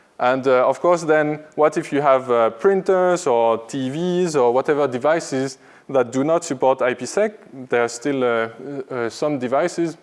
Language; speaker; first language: English; non-native, fluent; French